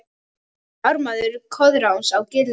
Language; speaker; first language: Icelandic; non-native, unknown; Polish